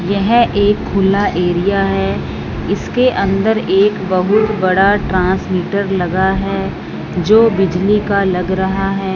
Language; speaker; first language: Hindi; non-native, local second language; Punjabi